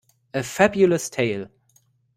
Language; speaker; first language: English; non-native, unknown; German